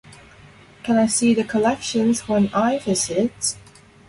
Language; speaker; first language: English; non-native, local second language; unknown